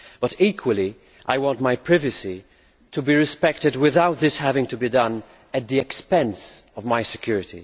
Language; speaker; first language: English; non-native, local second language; Maltese